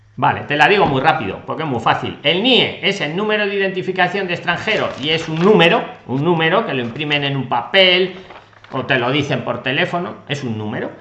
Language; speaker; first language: Spanish; native; Spanish